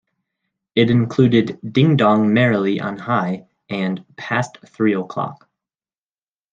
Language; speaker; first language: English; native; English